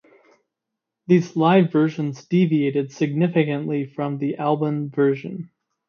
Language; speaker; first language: English; native; English